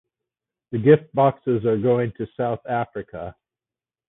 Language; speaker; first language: English; native; English